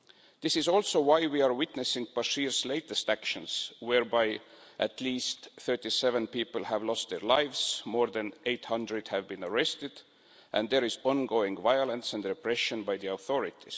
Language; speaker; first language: English; non-native, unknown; Estonian